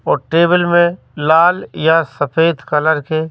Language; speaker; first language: Hindi; native; Hindi